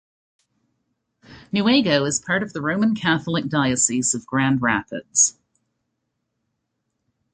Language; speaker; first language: English; native; English